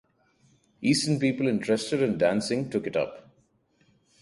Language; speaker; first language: English; non-native, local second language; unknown